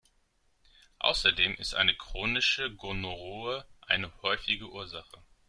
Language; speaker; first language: German; non-native, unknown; Greek